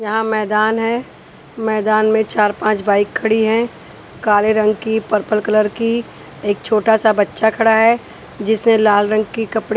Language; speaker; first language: Hindi; non-native, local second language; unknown